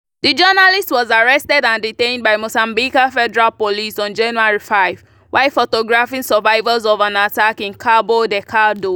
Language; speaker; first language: English; non-native, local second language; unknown